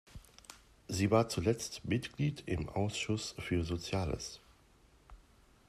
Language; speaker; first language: German; native; German